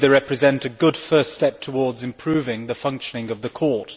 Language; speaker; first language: English; native; English